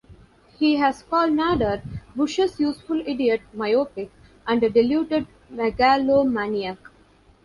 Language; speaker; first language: English; non-native, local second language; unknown